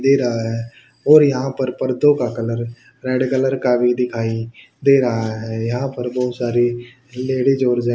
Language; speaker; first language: Hindi; native; Hindi